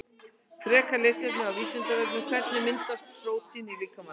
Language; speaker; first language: Icelandic; native; Icelandic